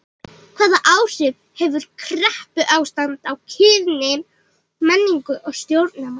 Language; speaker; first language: Icelandic; native; Icelandic